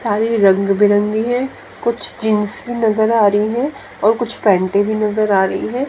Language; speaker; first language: Hindi; native; Hindi